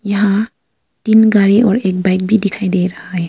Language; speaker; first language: Hindi; early bilingual, other home language; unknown